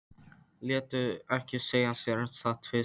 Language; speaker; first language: Icelandic; non-native, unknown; Polish